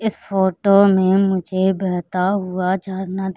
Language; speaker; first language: Hindi; native; Hindi